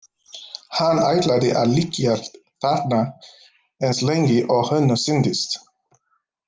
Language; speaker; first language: Icelandic; non-native, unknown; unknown